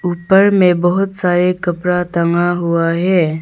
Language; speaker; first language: Hindi; early bilingual, other home language; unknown